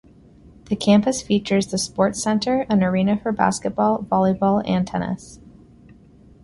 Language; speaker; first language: English; native; English